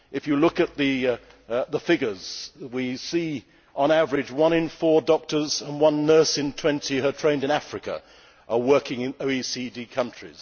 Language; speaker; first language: English; native; English